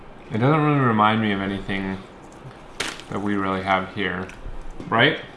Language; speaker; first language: English; native; English